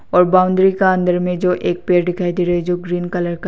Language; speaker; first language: Hindi; non-native, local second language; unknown